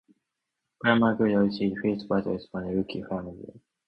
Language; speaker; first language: English; non-native, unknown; Japanese